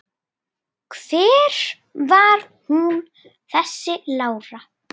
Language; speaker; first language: Icelandic; native; Icelandic